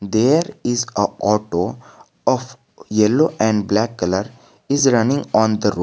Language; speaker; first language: English; non-native, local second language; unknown